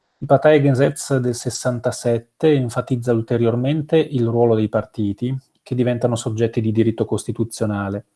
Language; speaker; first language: Italian; native; Italian